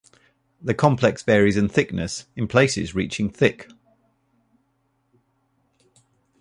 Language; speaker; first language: English; native; English